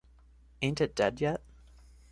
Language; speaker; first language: English; native; English